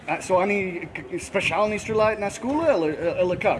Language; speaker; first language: Russian; non-native, learner; English